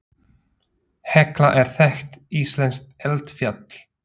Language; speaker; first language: Icelandic; non-native, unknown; Slovak